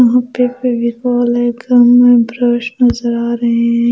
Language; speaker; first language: Hindi; non-native, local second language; Punjabi